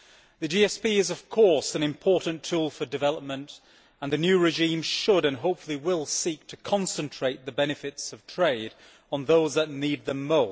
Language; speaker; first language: English; native; English